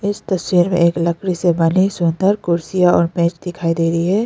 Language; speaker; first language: Hindi; non-native, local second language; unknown